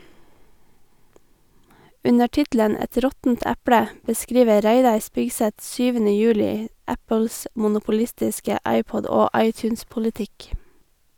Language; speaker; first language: Norwegian; native; Norwegian